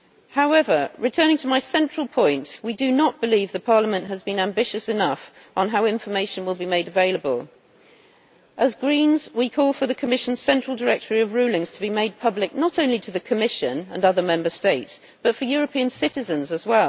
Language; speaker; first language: English; native; English